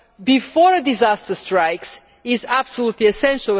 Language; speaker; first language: English; non-native, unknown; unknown